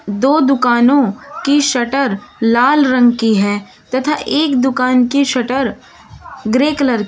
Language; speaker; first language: Hindi; native; Hindi